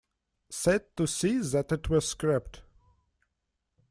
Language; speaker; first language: English; non-native, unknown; Russian